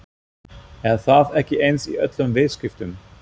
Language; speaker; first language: Icelandic; non-native, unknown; German